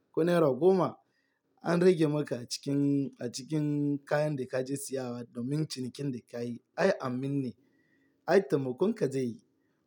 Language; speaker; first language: Hausa; non-native, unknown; Yoruba